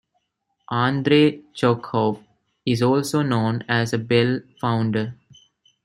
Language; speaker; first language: English; non-native, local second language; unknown